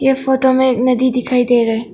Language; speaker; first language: Hindi; non-native, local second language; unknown